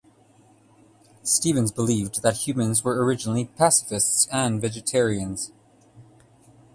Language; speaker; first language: English; native; English